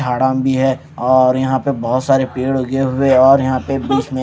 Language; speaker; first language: Hindi; non-native, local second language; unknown